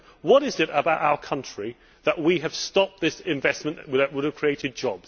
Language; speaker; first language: English; native; English